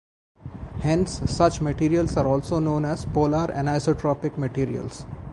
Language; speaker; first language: English; non-native, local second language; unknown